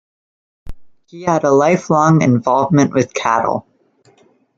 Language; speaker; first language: English; native; English